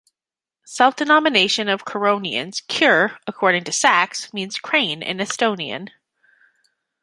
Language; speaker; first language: English; native; English